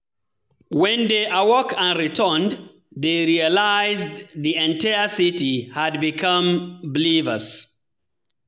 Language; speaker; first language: English; non-native, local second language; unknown